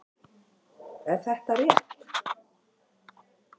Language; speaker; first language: Icelandic; native; Icelandic